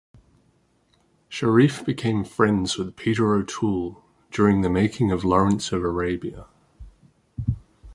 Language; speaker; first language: English; native; English